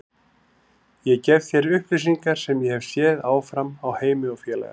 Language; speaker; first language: Icelandic; native; Icelandic